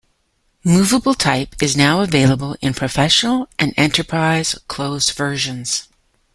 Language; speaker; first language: English; native; English